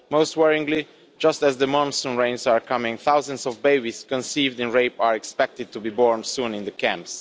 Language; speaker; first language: English; non-native, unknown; Romanian